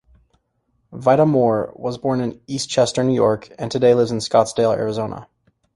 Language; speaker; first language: English; native; English